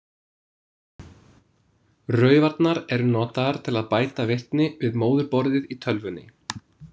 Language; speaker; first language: Icelandic; non-native, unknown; English